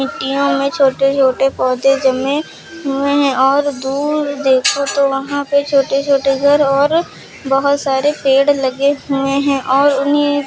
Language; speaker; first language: Hindi; native; Hindi